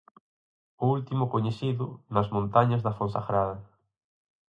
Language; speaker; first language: Galician; native; Galician